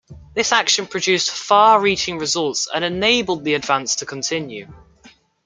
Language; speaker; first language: English; native; English